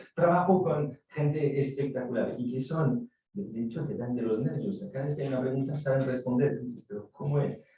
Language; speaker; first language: Spanish; non-native, fluent; French